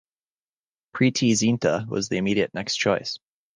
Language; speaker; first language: English; native; English